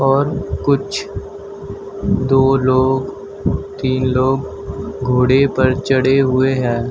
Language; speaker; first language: Hindi; native; Hindi